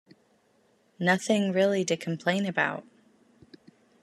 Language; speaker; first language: English; native; English